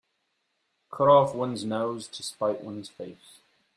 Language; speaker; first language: English; native; English